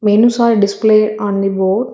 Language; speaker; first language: English; non-native, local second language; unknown